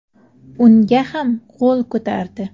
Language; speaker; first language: Uzbek; native; Uzbek